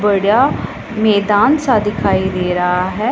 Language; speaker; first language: Hindi; non-native, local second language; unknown